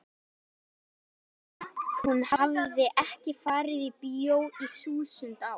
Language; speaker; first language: Icelandic; native; Icelandic